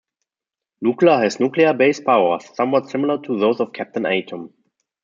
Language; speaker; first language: English; non-native, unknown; German